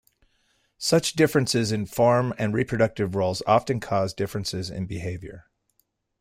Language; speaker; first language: English; native; English